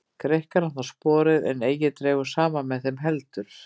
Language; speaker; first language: Icelandic; native; Icelandic